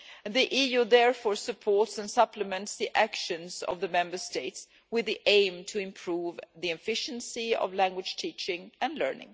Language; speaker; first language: English; non-native, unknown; Swedish